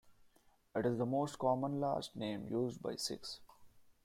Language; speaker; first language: English; non-native, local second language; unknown